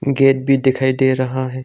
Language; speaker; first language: Hindi; non-native, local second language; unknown